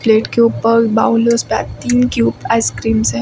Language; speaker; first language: Hindi; native; Hindi